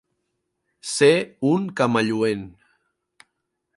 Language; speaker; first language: Catalan; native; Catalan